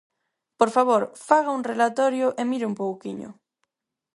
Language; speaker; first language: Galician; non-native, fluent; Spanish